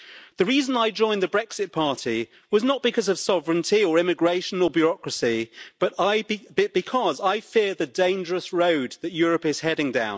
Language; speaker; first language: English; native; English